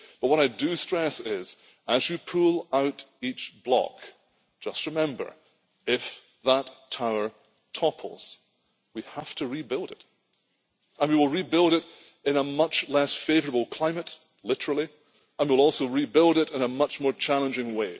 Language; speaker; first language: English; native; English